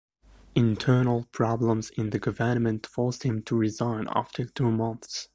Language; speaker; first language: English; native; English